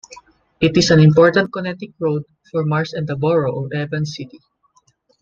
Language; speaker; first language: English; non-native, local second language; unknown